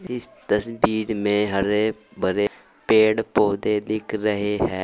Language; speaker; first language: Hindi; native; Hindi